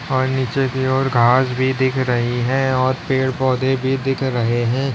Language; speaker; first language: Hindi; native; Hindi